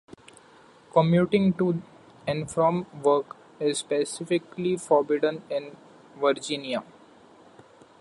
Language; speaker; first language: English; non-native, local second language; Marathi